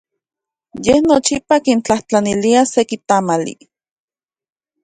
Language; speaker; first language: Central Puebla Nahuatl; native; Central Puebla Nahuatl